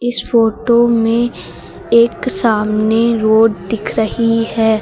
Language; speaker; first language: Hindi; native; Hindi